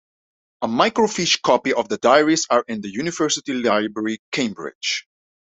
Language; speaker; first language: English; non-native, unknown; Dutch